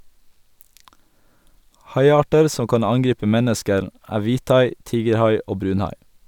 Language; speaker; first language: Norwegian; native; Norwegian